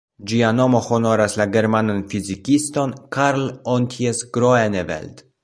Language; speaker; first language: Esperanto; non-native, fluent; Polish